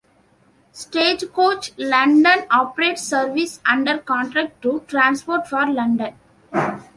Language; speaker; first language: English; non-native, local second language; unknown